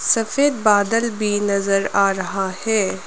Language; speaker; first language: Hindi; non-native, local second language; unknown